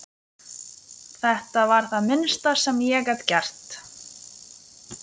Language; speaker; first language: Icelandic; non-native, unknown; Lithuanian